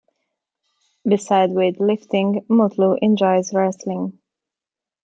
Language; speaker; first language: English; non-native, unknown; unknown